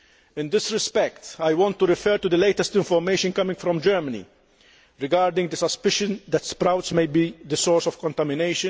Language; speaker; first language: English; non-native, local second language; Maltese